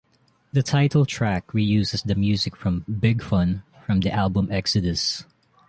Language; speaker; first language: English; non-native, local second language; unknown